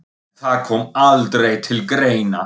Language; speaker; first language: Icelandic; non-native, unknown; German